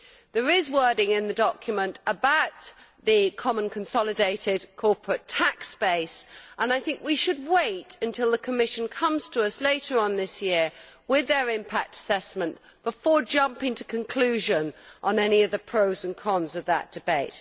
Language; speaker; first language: English; native; English